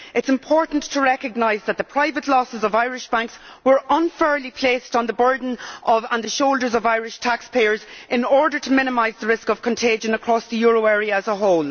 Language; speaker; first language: English; native; English